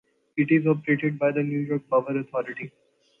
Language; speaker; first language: English; non-native, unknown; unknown